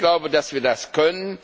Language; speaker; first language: German; non-native, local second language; Luxembourgish